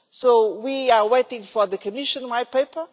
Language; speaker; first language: English; non-native, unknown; Portuguese